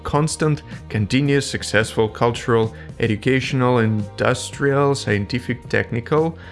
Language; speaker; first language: English; non-native, fluent; Russian